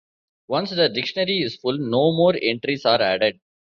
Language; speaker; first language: English; non-native, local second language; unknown